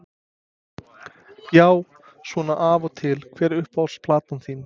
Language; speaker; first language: Icelandic; non-native, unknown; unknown